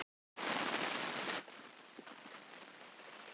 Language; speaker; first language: Icelandic; native; Icelandic